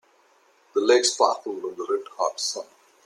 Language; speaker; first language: English; non-native, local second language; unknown